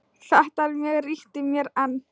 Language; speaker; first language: Icelandic; non-native, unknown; Thai